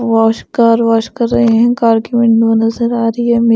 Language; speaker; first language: Hindi; non-native, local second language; Punjabi